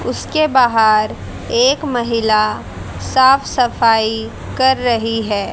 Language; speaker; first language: Hindi; native; Hindi